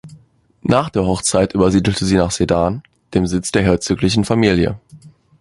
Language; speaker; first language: German; native; German